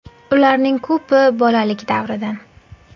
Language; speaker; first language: Uzbek; native; Uzbek